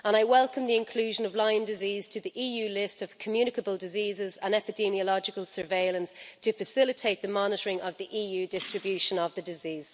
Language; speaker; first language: English; native; English